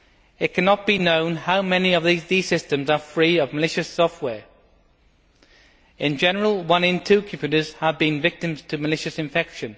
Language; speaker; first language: English; native; English